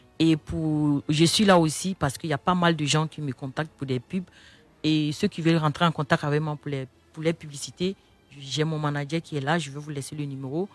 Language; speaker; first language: French; non-native, local second language; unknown